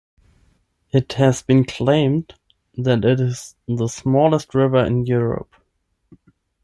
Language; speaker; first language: English; non-native, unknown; German